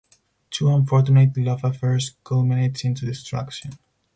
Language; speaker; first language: English; non-native, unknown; Spanish